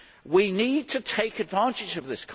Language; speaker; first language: English; native; English